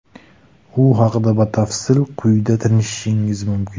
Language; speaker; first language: Uzbek; native; Uzbek